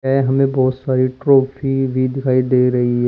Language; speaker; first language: Hindi; native; Hindi